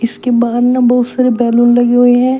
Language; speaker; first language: Hindi; native; Hindi